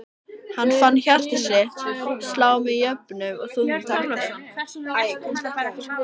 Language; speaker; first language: Icelandic; native; Icelandic